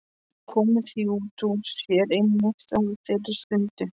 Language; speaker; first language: Icelandic; non-native, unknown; Polish